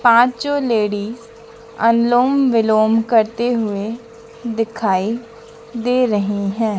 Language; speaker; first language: Hindi; native; Hindi